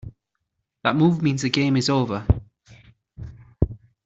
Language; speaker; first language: English; native; English